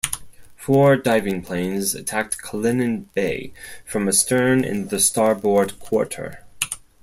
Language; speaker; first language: English; non-native, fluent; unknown